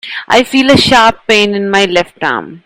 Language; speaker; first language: English; non-native, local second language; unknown